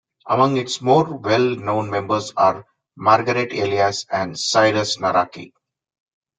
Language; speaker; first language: English; non-native, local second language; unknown